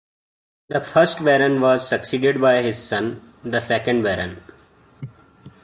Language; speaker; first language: English; non-native, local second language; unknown